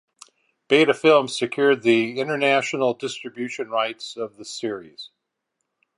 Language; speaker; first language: English; native; English